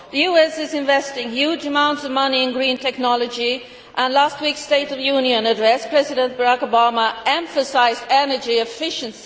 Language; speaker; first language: English; non-native, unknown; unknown